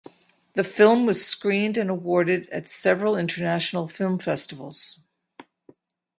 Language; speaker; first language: English; native; English